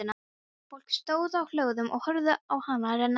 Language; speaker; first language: Icelandic; non-native, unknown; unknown